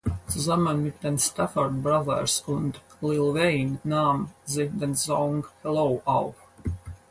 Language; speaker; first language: German; non-native, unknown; Latvian